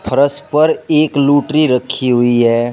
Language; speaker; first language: Hindi; native; Hindi